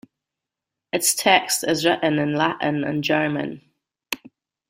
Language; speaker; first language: English; native; English